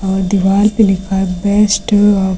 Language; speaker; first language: Hindi; native; Hindi